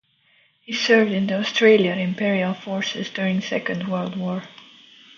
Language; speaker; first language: English; non-native, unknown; Estonian